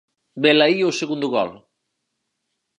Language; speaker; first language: Galician; native; Galician